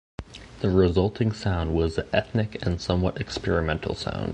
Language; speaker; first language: English; native; English